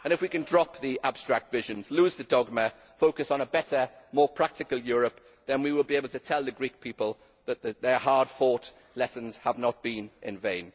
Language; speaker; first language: English; native; English